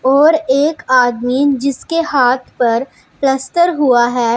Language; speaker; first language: Hindi; non-native, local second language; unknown